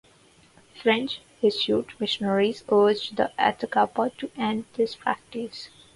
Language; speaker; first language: English; non-native, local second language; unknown